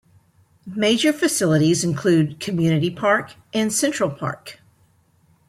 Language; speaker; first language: English; native; English